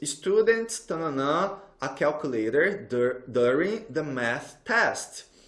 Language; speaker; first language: English; non-native, fluent; Portuguese